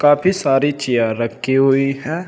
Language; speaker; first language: Hindi; native; Hindi